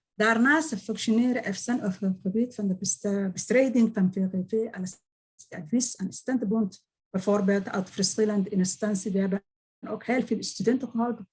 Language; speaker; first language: Dutch; non-native, fluent; Somali